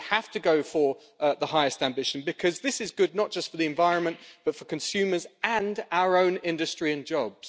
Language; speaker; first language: English; native; English